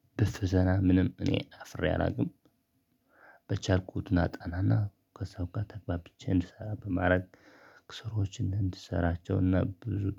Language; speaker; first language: Amharic; non-native, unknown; Tigrinya